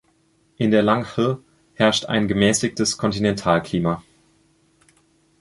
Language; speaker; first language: German; native; German